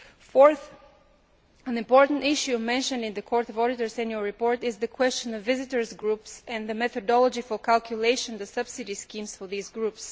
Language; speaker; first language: English; non-native, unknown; Bulgarian